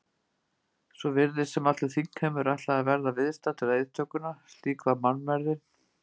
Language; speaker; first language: Icelandic; native; Icelandic